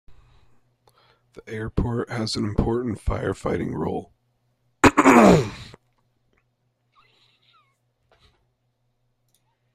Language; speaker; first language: English; native; English